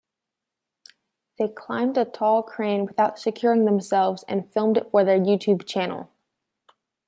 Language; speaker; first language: English; native; English